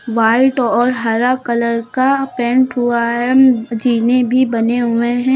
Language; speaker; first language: Hindi; native; Hindi